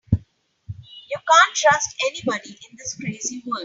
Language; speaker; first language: English; non-native, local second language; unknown